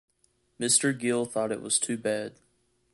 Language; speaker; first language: English; native; English